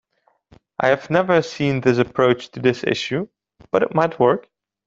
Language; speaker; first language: English; non-native, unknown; Dutch